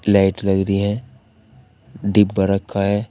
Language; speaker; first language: Hindi; native; Hindi